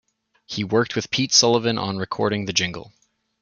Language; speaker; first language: English; native; English